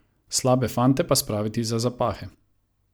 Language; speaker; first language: Slovenian; non-native, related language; Croatian